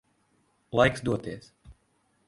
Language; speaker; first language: Latvian; native; Latvian